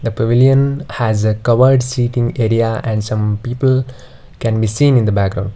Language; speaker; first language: English; non-native, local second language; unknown